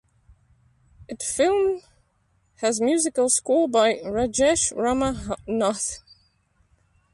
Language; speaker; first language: English; native; English